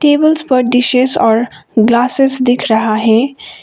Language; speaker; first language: Hindi; non-native, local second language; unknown